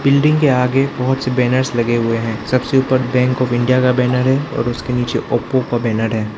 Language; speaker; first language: Hindi; non-native, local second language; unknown